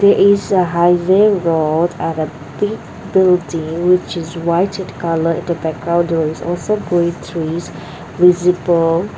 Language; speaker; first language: English; non-native, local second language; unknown